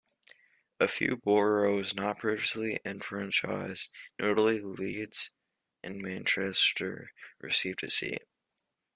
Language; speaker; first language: English; native; English